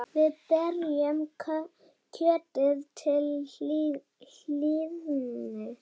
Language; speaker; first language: Icelandic; non-native, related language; Danish